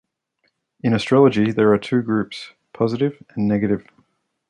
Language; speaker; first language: English; native; English